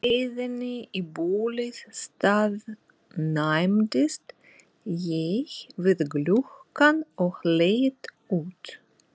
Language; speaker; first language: Icelandic; non-native, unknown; Russian